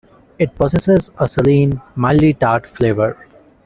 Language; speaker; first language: English; non-native, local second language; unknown